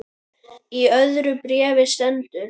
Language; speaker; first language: Icelandic; native; Icelandic